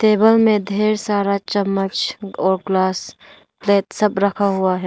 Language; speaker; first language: Hindi; non-native, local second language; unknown